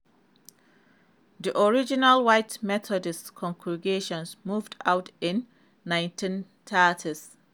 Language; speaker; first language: English; non-native, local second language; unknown